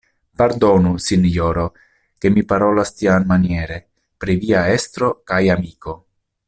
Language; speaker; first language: Esperanto; non-native, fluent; Italian